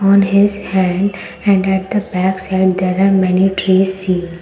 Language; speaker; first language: English; non-native, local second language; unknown